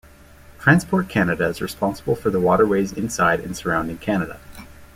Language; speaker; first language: English; native; English